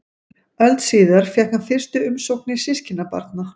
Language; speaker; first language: Icelandic; native; Icelandic